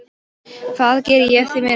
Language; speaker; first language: Icelandic; non-native, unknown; Polish